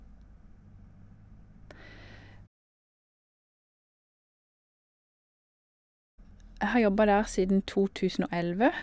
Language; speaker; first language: Norwegian; native; Norwegian